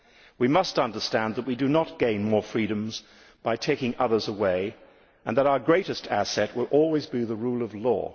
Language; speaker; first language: English; native; English